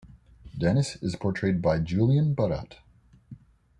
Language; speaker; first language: English; native; English